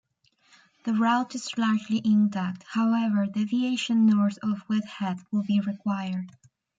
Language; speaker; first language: English; native; English